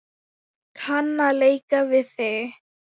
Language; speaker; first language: Icelandic; non-native, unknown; Thai